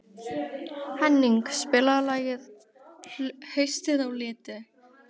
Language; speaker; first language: Icelandic; native; Icelandic